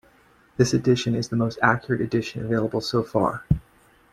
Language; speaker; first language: English; native; English